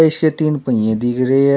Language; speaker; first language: Hindi; native; Hindi